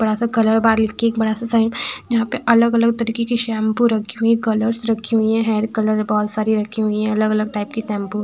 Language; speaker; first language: Hindi; non-native, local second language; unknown